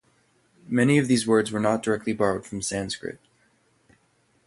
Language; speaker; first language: English; native; English